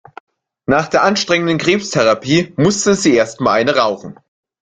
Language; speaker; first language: German; native; German